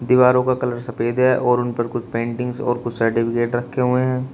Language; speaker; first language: Hindi; native; Hindi